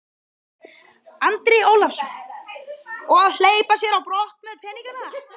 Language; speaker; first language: Icelandic; native; Icelandic